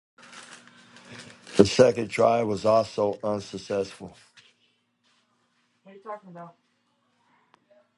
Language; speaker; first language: English; native; English